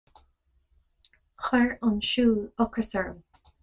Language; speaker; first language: Irish; non-native, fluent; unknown